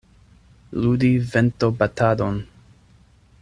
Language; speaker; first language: Esperanto; non-native, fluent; English